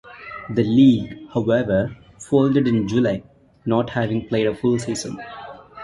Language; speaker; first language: English; non-native, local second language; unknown